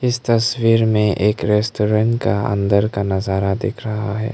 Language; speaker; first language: Hindi; non-native, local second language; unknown